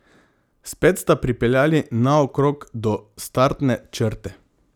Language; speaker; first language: Slovenian; non-native, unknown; Macedonian